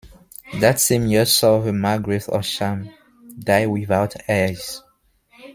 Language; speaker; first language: English; non-native, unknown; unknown